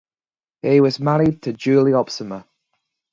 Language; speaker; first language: English; native; English